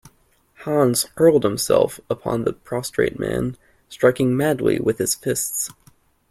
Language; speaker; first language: English; native; English